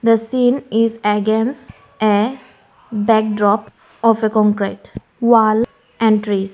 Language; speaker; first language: English; non-native, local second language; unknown